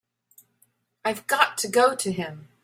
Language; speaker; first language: English; native; English